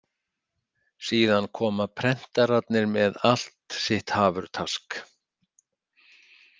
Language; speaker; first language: Icelandic; native; Icelandic